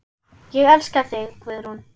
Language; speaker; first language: Icelandic; non-native, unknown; German